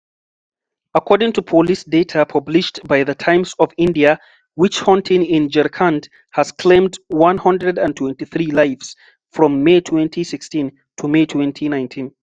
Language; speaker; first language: English; non-native, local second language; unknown